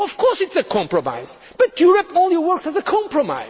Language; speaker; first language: English; non-native, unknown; Portuguese